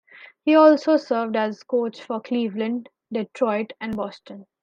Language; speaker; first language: English; non-native, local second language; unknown